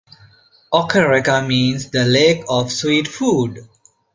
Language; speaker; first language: English; non-native, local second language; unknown